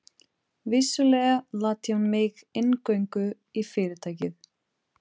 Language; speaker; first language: Icelandic; non-native, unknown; Portuguese